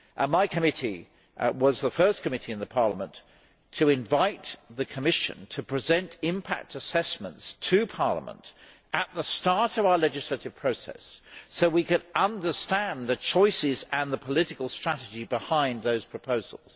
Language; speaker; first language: English; native; English